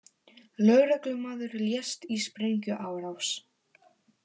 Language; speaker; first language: Icelandic; non-native, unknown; Polish